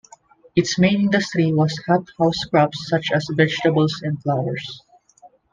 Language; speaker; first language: English; non-native, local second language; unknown